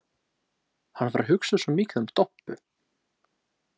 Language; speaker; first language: Icelandic; non-native, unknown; English